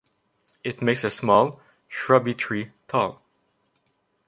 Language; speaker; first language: English; non-native, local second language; French